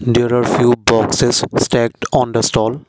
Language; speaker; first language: English; non-native, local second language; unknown